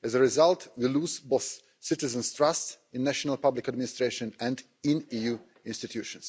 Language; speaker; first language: English; non-native, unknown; Russian